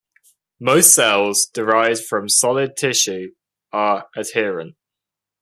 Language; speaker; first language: English; native; English